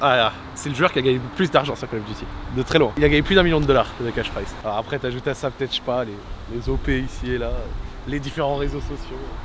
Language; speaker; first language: French; native; French